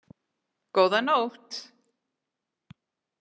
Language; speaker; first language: Icelandic; non-native, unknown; English